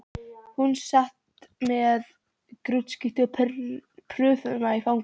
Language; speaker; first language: Icelandic; non-native, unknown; Polish